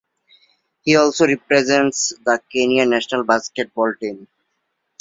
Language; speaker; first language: English; non-native, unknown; Bangla